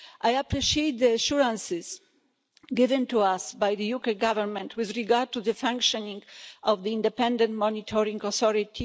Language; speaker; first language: English; non-native, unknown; Polish